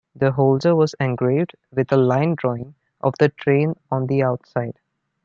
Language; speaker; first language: English; non-native, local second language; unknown